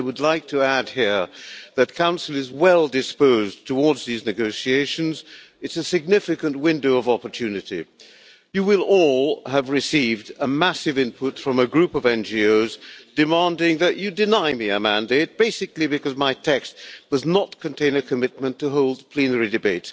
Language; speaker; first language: English; non-native, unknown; Hungarian